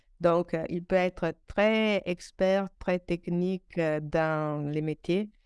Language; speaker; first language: French; non-native, fluent; Italian